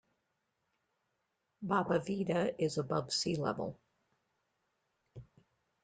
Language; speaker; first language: English; native; English